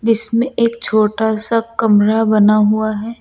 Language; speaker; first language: Hindi; native; Hindi